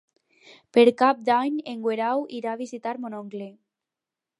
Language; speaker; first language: Catalan; non-native, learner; Spanish